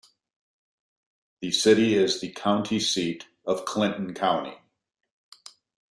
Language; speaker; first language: English; native; English